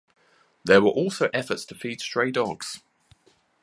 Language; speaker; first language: English; native; English